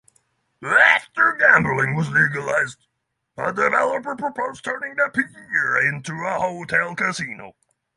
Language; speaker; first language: English; non-native, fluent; Norwegian